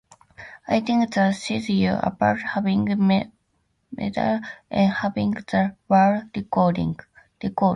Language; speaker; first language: English; native; English